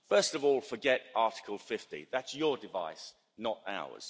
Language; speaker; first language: English; native; English